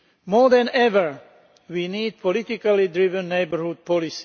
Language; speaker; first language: English; non-native, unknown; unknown